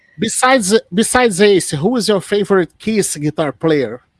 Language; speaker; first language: English; non-native, fluent; Portuguese